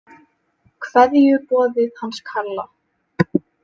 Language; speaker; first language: Icelandic; native; Icelandic